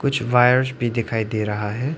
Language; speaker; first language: Hindi; non-native, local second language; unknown